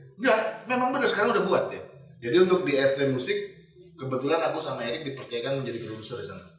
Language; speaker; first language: Indonesian; native; Indonesian